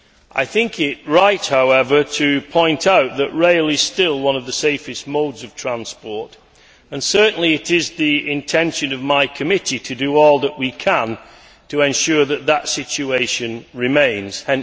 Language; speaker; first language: English; native; English